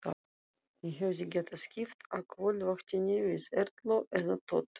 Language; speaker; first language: Icelandic; non-native, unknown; Russian